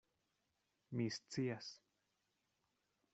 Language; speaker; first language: Esperanto; non-native, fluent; Spanish